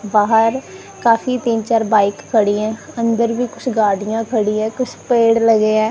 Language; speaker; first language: Hindi; non-native, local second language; Punjabi